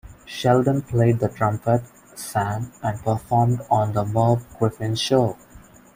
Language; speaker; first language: English; non-native, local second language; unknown